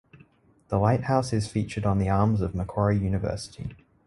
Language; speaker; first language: English; native; English